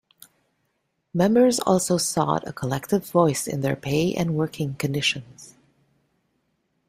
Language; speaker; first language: English; native; English